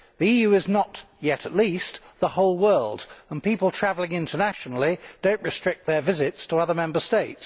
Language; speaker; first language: English; native; English